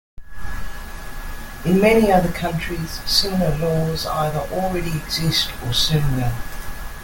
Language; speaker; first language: English; native; English